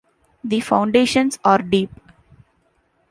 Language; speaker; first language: English; non-native, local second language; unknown